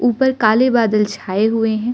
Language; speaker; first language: Hindi; non-native, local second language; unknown